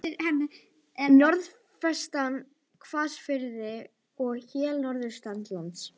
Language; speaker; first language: Icelandic; native; Icelandic